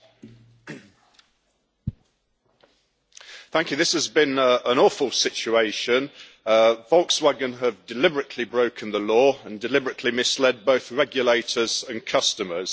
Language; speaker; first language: English; native; English